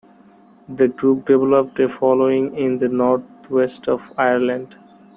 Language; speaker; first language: English; non-native, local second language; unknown